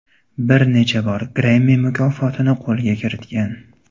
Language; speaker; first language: Uzbek; native; Uzbek